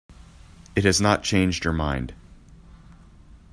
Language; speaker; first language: English; native; English